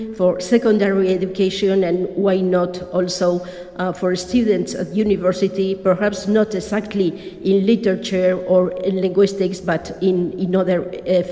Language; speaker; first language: English; non-native, fluent; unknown